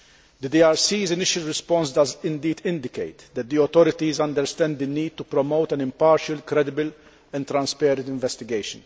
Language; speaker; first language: English; non-native, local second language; Maltese